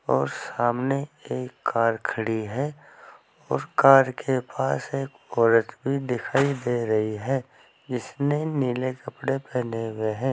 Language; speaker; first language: Hindi; native; Hindi